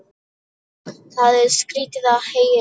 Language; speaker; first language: Icelandic; non-native, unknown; Polish